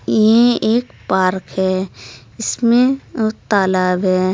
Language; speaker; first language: Hindi; native; Hindi